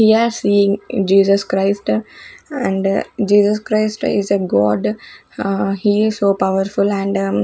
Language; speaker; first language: English; non-native, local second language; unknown